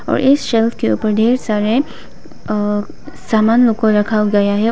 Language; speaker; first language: Hindi; non-native, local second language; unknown